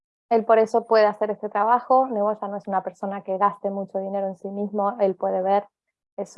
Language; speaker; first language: Spanish; native; Spanish